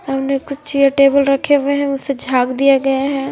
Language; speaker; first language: Hindi; non-native, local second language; Punjabi